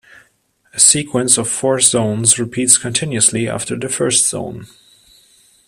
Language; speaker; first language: English; non-native, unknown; German